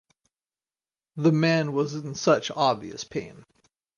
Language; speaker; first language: English; native; English